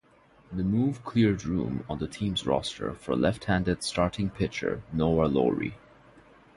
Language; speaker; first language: English; non-native, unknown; Bangla